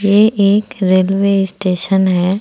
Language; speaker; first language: Hindi; native; Hindi